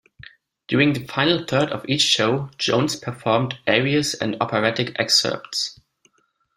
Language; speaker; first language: English; non-native, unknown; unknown